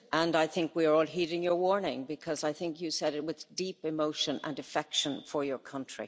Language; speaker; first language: English; native; English